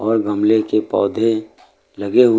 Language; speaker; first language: Hindi; native; Hindi